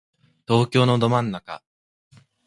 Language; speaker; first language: Japanese; non-native, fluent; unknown